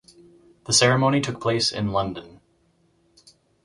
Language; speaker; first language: English; native; English